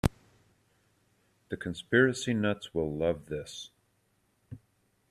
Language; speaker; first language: English; native; English